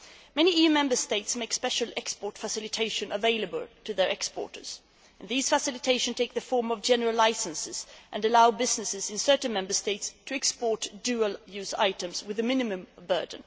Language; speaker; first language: English; non-native, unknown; Swedish